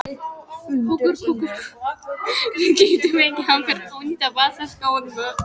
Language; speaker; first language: Icelandic; non-native, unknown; Polish